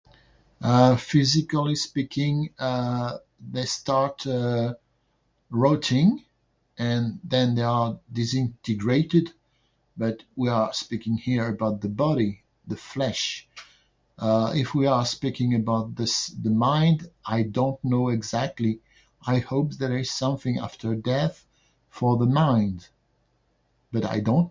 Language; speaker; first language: English; non-native, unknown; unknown